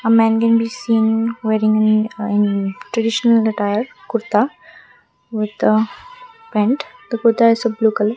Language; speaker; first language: English; non-native, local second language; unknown